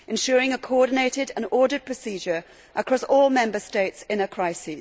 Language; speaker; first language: English; native; English